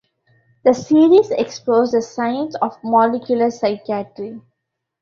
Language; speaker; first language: English; non-native, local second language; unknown